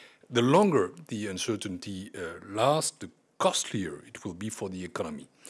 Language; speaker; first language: English; non-native, fluent; French